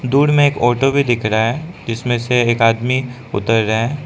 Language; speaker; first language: Hindi; non-native, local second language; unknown